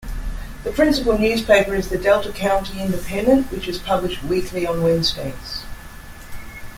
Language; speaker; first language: English; native; English